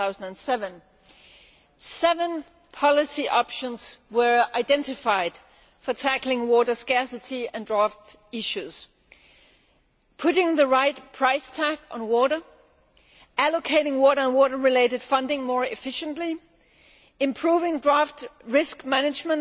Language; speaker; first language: English; non-native, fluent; Danish